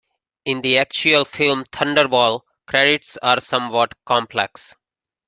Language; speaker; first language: English; native; English